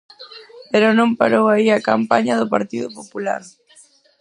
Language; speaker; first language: Galician; non-native, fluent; Spanish